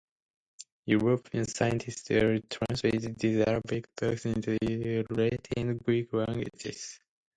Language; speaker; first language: English; non-native, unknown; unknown